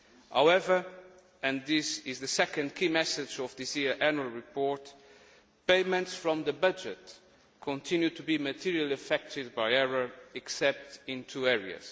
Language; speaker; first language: English; non-native, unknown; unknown